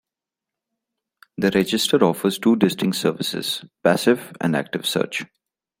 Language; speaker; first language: English; non-native, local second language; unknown